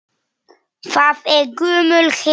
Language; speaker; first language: Icelandic; non-native, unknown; Polish